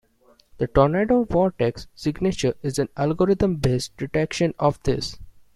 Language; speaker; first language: English; non-native, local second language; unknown